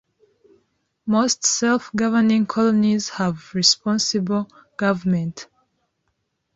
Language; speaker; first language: English; non-native, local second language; Kinyarwanda